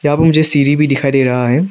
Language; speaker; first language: Hindi; non-native, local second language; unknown